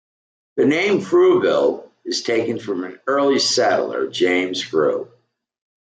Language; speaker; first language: English; native; English